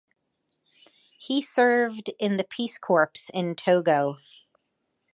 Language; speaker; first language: English; native; English